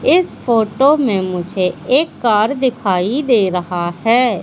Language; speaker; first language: Hindi; native; Hindi